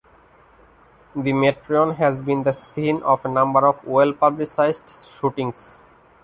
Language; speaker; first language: English; non-native, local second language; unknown